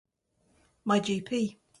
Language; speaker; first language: English; native; English